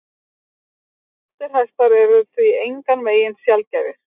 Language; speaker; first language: Icelandic; native; Icelandic